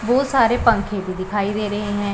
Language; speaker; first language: Hindi; non-native, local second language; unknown